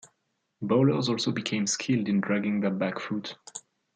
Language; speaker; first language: English; non-native, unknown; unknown